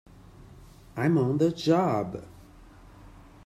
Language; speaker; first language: English; non-native, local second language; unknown